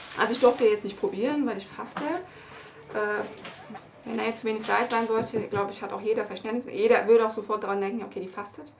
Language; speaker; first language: German; early bilingual, other home language; Turkish